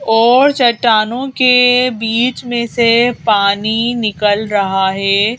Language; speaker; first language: Hindi; native; Hindi